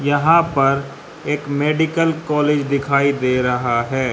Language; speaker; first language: Hindi; native; Hindi